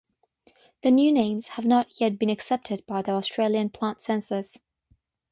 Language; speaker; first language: English; non-native, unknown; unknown